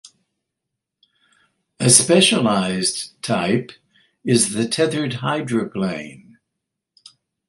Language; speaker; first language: English; native; English